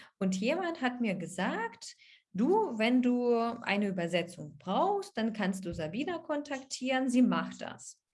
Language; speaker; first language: German; non-native, fluent; Russian